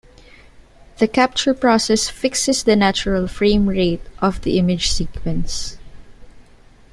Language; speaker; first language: English; non-native, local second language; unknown